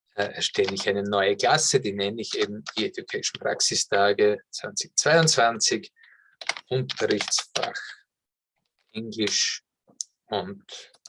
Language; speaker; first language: German; native; German